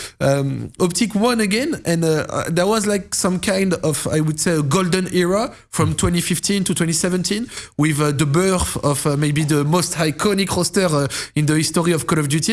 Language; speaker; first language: English; non-native, fluent; French